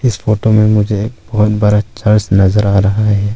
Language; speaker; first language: Hindi; non-native, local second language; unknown